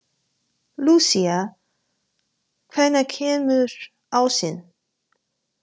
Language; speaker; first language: Icelandic; non-native, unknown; Chinese